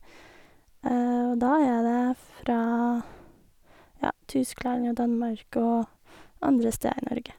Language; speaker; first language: Norwegian; native; Norwegian